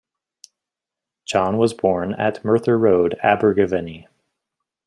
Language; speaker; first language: English; native; English